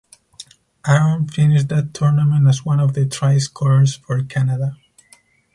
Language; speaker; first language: English; non-native, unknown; Spanish